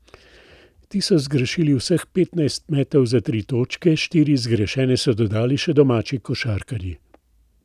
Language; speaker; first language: Slovenian; native; Slovenian